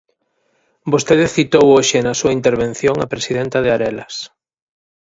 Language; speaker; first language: Galician; native; Galician